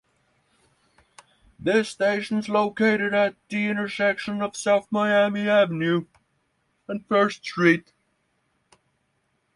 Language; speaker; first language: English; non-native, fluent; Norwegian